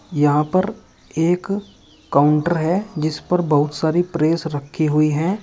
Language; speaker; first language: Hindi; native; Hindi